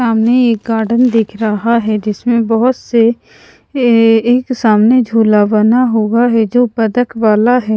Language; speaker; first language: Hindi; non-native, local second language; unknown